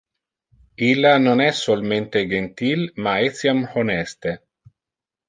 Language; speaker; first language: Interlingua; non-native, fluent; Italian